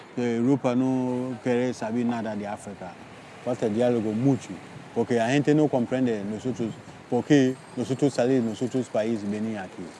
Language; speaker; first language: Spanish; non-native, learner; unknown